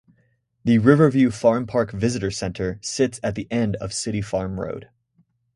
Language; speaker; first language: English; native; English